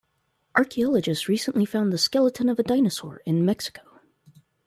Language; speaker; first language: English; native; English